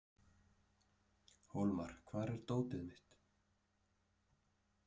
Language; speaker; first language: Icelandic; native; Icelandic